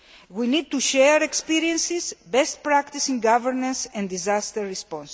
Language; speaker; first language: English; non-native, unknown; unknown